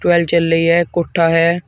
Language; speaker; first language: Hindi; native; Hindi